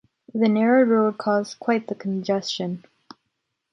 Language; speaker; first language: English; native; English